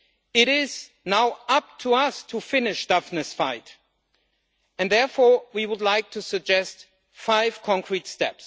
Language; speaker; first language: English; non-native, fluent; German